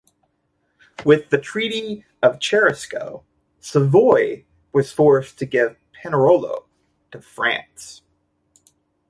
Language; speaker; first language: English; native; English